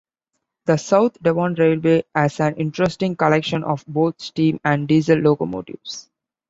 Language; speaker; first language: English; non-native, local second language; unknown